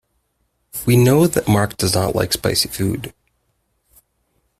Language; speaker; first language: English; native; English